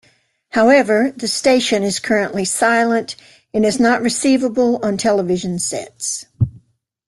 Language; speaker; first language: English; native; English